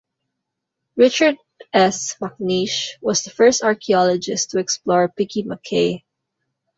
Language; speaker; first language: English; non-native, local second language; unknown